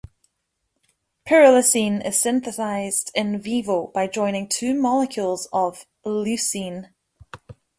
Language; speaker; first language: English; native; English